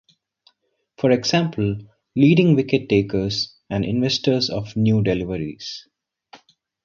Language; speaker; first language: English; non-native, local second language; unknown